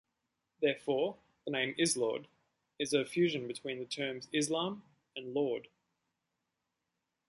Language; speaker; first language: English; native; English